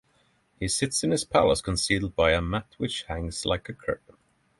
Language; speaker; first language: English; non-native, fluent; Norwegian